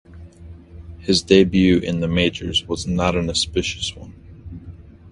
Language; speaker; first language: English; native; English